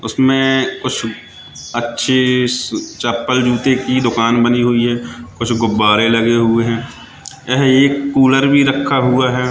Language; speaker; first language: Hindi; native; Hindi